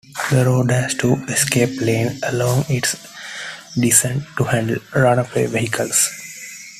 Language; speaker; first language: English; non-native, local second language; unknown